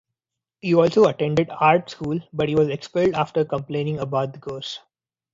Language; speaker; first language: English; non-native, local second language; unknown